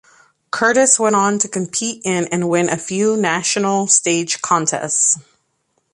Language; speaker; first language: English; native; English